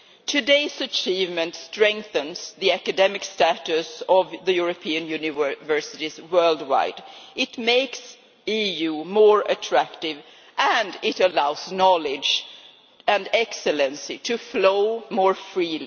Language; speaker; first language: English; non-native, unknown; Swedish